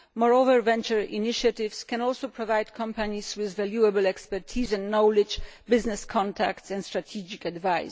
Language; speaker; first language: English; non-native, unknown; Polish